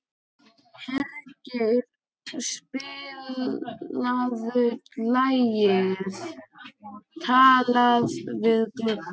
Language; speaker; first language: Icelandic; native; Icelandic